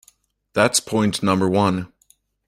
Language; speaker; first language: English; native; English